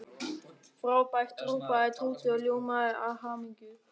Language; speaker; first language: Icelandic; non-native, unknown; German